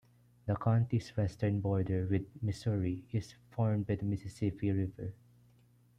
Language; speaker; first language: English; non-native, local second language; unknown